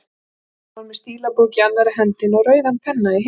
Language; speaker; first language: Icelandic; native; Icelandic